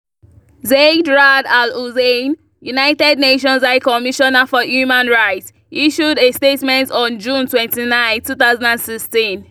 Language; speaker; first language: English; non-native, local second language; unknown